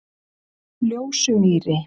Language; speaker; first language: Icelandic; native; Icelandic